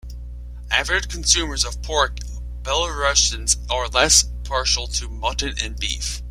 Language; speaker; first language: English; native; English